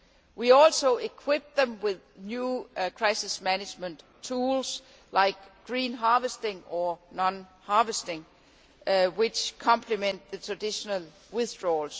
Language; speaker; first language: English; non-native, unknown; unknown